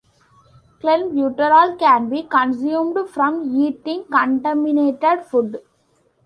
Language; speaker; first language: English; non-native, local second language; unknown